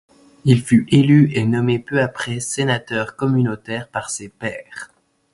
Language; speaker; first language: French; native; French